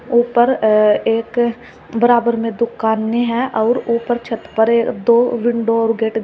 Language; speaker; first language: Hindi; native; Hindi